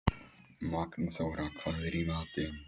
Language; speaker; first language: Icelandic; non-native, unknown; Polish